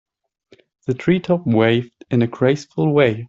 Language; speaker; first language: English; non-native, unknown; German